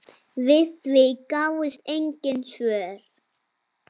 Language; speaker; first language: Icelandic; native; Icelandic